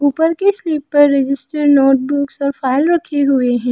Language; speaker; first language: Hindi; non-native, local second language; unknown